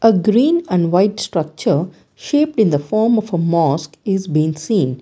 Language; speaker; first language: English; non-native, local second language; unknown